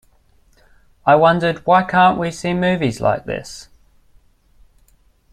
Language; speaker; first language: English; native; English